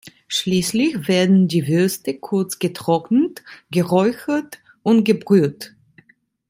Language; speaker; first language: German; non-native, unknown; Italian